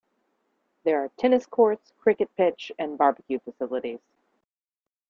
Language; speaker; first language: English; native; English